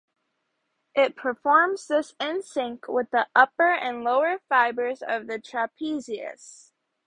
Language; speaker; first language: English; native; English